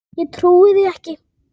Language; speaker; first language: Icelandic; native; Icelandic